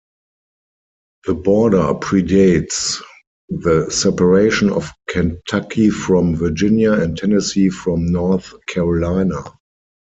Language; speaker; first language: English; non-native, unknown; German